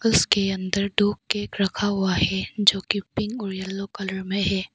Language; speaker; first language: Hindi; non-native, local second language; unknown